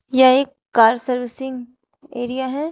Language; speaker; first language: Hindi; native; Hindi